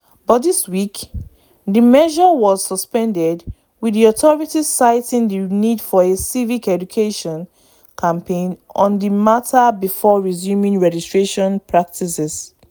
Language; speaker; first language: English; non-native, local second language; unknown